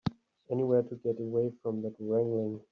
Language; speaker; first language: English; native; English